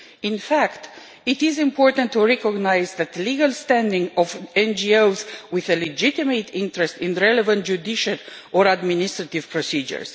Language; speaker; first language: English; non-native, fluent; Romanian